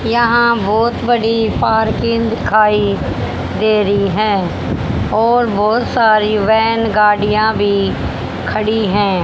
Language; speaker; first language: Hindi; native; Hindi